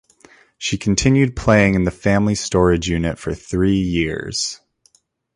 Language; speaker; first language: English; native; English